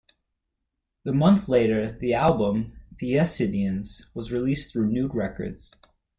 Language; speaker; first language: English; native; English